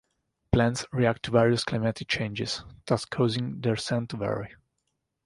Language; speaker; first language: English; non-native, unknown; Italian